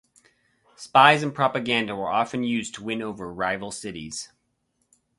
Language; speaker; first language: English; native; English